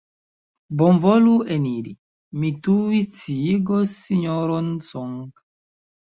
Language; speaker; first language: Esperanto; non-native, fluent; Chinese